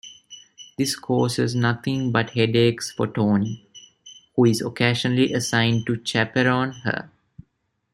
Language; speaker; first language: English; non-native, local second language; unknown